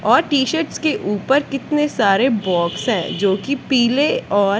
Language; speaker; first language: Hindi; non-native, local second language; Punjabi